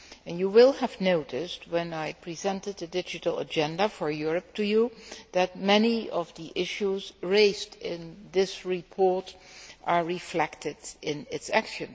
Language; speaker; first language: English; non-native, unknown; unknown